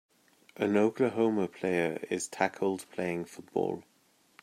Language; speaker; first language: English; native; English